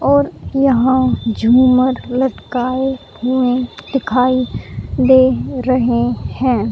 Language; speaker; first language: Hindi; native; Hindi